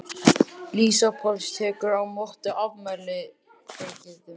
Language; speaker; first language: Icelandic; native; Icelandic